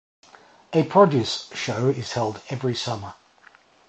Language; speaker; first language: English; native; English